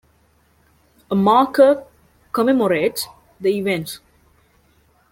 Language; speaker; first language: English; non-native, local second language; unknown